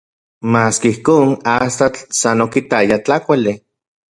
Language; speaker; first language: Central Puebla Nahuatl; non-native, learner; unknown